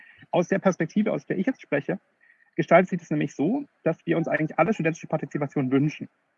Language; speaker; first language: German; native; German